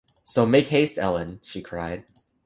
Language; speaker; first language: English; native; English